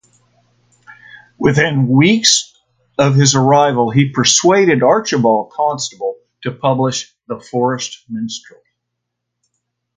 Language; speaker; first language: English; native; English